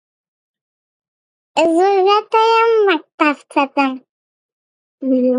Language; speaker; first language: English; non-native, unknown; Pashto